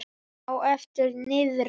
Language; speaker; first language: Icelandic; native; Icelandic